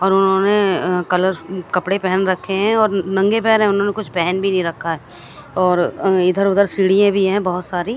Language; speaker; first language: Hindi; native; Hindi